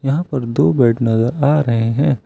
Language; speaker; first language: Hindi; native; Hindi